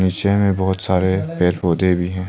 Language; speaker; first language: Hindi; non-native, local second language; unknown